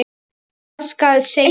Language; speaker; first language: Icelandic; non-native, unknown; Polish